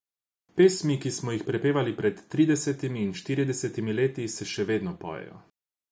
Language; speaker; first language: Slovenian; non-native, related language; Croatian